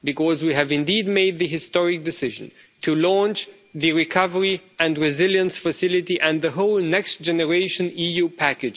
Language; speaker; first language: English; non-native, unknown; Romanian